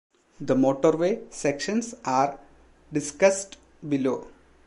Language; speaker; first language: English; non-native, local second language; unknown